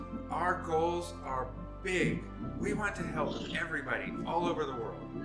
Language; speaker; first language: English; native; English